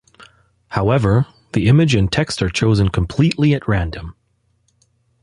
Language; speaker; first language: English; non-native, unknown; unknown